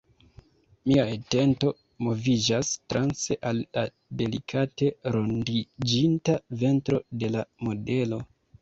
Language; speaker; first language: Esperanto; non-native, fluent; Kinyarwanda